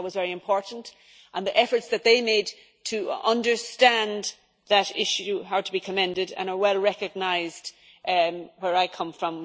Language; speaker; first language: English; native; English